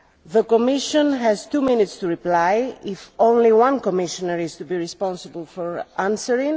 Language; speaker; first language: English; non-native, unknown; Greek